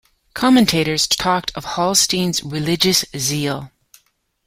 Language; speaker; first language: English; native; English